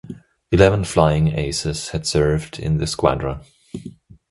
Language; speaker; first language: English; non-native, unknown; German